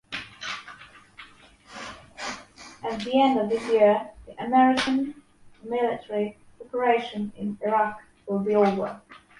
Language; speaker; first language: English; non-native, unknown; Polish